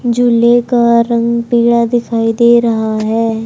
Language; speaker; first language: Hindi; native; Hindi